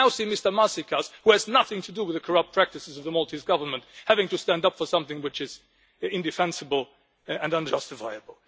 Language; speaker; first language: English; non-native, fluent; Luxembourgish